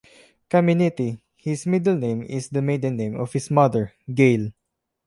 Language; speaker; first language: English; non-native, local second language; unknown